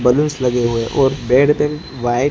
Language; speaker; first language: Hindi; non-native, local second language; Gujarati